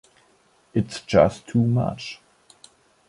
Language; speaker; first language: English; non-native, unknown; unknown